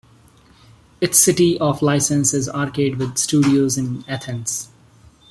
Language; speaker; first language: English; non-native, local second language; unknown